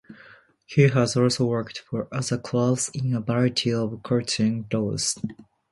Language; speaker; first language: English; non-native, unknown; Japanese